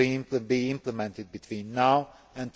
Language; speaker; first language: English; non-native, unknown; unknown